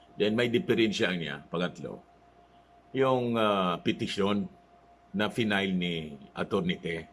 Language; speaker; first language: Filipino; non-native, local second language; Cebuano